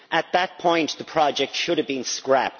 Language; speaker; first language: English; native; English